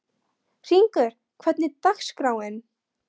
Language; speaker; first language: Icelandic; non-native, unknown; Polish